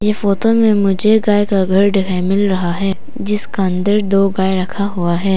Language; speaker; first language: Hindi; non-native, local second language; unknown